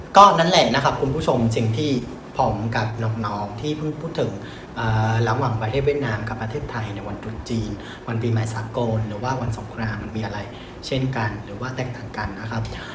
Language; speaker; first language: Thai; non-native, fluent; Vietnamese